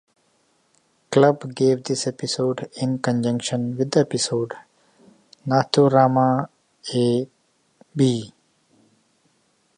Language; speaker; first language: English; non-native, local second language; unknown